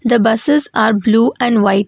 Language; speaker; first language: English; non-native, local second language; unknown